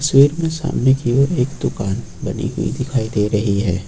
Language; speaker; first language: Hindi; native; Hindi